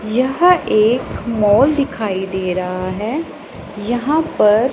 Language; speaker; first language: Hindi; non-native, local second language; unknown